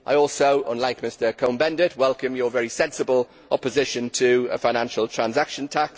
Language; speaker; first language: English; native; English